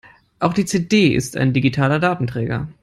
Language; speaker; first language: English; non-native, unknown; German